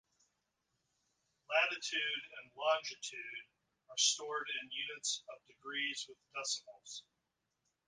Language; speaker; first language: English; native; English